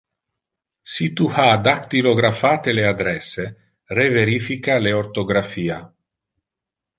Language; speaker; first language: Interlingua; non-native, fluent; Italian